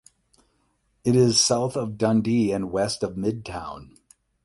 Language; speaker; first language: English; native; English